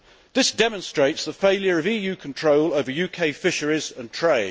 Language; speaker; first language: English; native; English